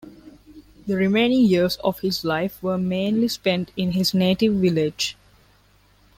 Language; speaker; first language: English; non-native, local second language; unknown